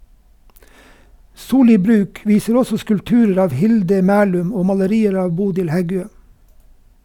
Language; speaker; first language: Norwegian; native; Norwegian